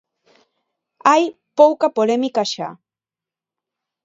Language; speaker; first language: Galician; non-native, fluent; Spanish